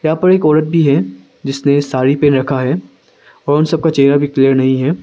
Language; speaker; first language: Hindi; early bilingual, other home language; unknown